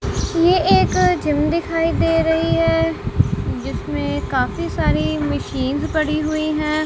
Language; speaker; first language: Hindi; non-native, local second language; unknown